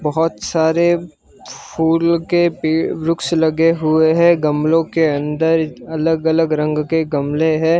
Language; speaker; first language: Hindi; non-native, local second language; Gujarati